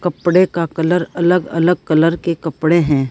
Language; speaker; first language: Hindi; native; Hindi